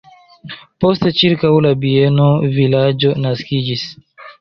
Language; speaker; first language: Esperanto; non-native, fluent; Chinese